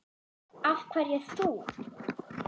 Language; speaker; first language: Icelandic; non-native, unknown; German